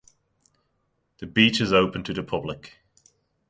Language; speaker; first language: English; non-native, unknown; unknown